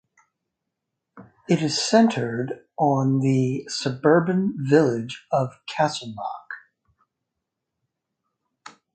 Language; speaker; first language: English; native; English